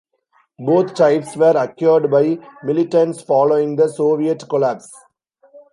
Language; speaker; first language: English; non-native, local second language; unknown